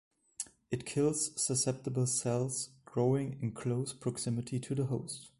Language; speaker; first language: English; non-native, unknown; German